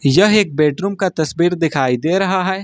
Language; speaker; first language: Hindi; native; Hindi